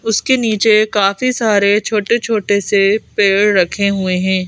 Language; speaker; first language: Hindi; native; Hindi